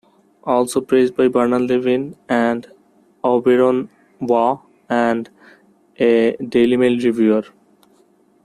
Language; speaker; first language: English; non-native, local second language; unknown